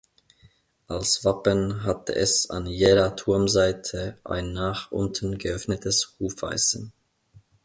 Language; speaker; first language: German; non-native, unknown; Finnish